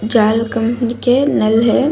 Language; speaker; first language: Hindi; non-native, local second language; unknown